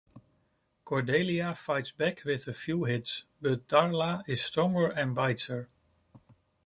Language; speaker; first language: English; non-native, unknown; Dutch